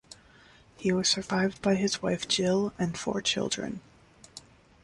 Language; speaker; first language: English; native; English